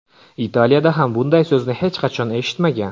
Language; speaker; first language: Uzbek; native; Uzbek